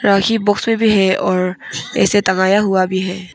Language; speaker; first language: Hindi; non-native, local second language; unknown